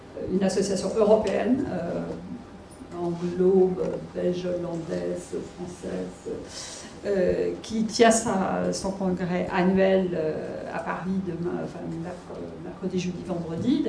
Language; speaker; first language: French; native; French